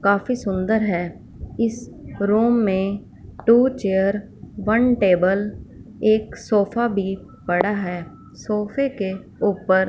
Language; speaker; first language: Hindi; non-native, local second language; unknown